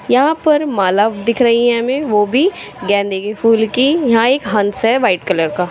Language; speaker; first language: Hindi; native; Hindi